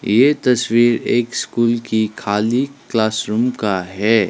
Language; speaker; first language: Hindi; non-native, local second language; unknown